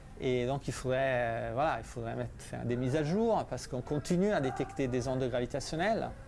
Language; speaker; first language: French; non-native, fluent; Italian